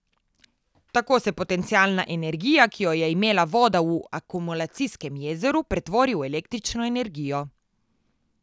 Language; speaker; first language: Slovenian; native; Slovenian